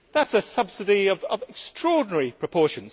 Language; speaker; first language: English; native; English